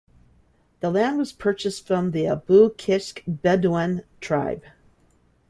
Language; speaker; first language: English; native; English